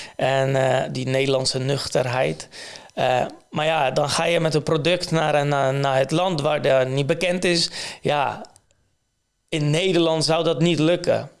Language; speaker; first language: Dutch; non-native, fluent; Polish